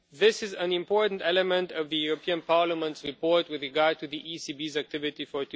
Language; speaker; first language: English; non-native, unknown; Romanian